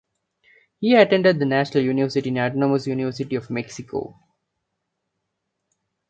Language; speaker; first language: English; non-native, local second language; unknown